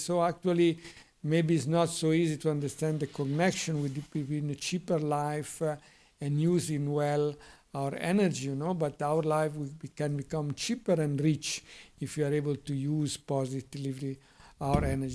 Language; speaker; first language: English; non-native, fluent; Italian